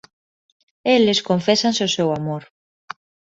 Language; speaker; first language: Galician; non-native, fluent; Spanish